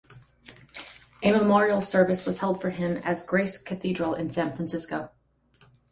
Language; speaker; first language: English; native; English